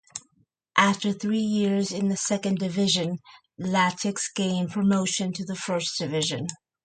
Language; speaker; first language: English; native; English